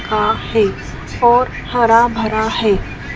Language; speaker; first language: Hindi; native; Hindi